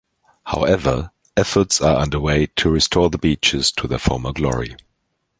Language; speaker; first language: English; non-native, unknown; German